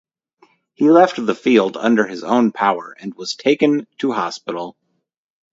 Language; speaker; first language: English; native; English